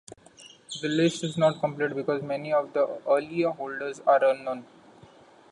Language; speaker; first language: English; non-native, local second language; Marathi